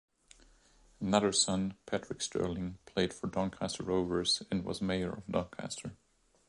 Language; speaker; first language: English; non-native, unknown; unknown